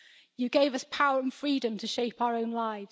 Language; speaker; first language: English; native; English